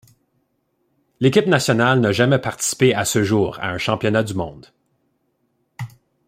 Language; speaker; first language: French; native; French